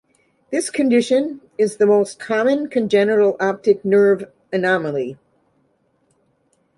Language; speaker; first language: English; native; English